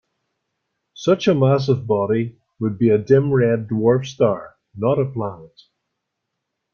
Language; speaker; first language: English; native; English